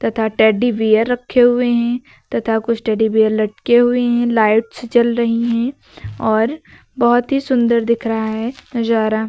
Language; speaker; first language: Hindi; native; Hindi